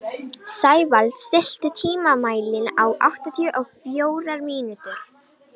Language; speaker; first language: Icelandic; non-native, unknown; Romanian